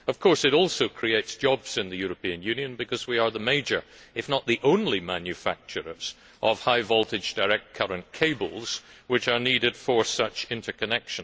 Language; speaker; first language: English; native; English